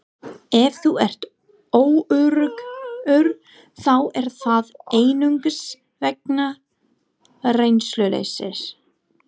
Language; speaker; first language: Icelandic; non-native, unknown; English